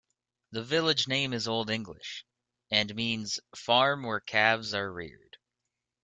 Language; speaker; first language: English; native; English